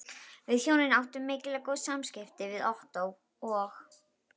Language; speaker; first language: Icelandic; native; Icelandic